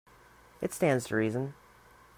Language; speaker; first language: English; native; English